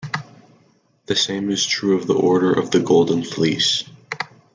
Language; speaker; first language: English; native; English